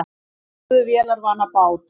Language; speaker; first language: Icelandic; native; Icelandic